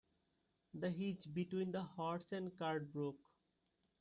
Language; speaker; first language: English; non-native, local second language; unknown